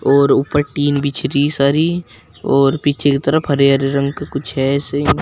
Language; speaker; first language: Hindi; native; Hindi